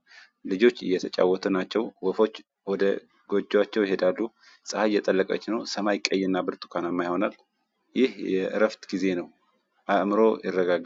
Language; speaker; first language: Amharic; non-native, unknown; Tigrinya